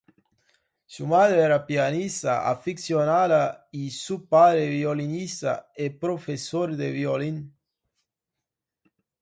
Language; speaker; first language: Spanish; non-native, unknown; Portuguese